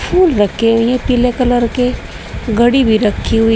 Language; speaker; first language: Hindi; native; Hindi